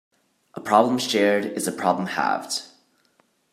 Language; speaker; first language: English; native; English